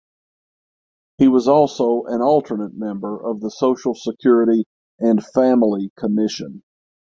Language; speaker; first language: English; native; English